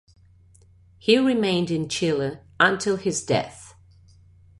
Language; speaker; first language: English; non-native, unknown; Catalan